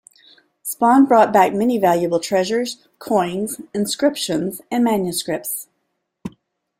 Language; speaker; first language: English; native; English